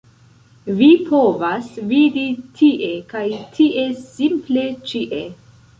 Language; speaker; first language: Esperanto; non-native, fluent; Central Kurdish